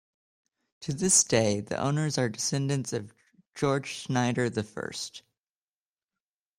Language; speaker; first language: English; native; English